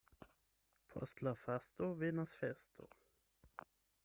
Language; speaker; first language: Esperanto; non-native, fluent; German